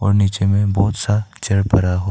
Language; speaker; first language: Hindi; non-native, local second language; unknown